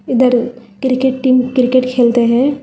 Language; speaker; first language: Hindi; non-native, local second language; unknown